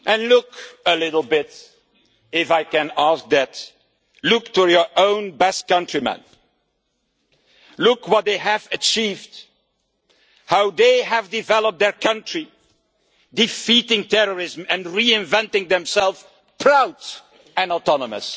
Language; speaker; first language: English; non-native, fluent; Dutch